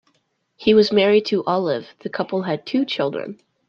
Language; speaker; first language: English; native; English